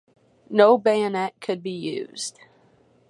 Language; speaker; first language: English; native; English